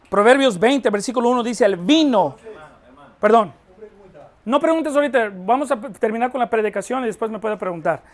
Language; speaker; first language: Spanish; non-native, fluent; English